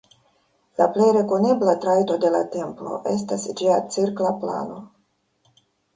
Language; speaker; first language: Esperanto; non-native, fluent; Russian